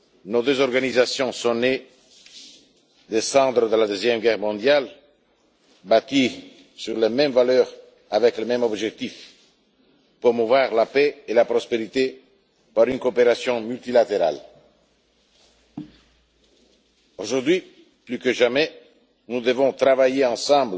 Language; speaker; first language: French; non-native, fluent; Italian